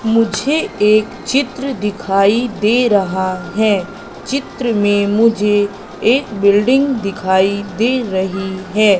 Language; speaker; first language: Hindi; native; Hindi